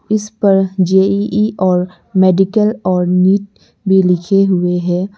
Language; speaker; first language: Hindi; non-native, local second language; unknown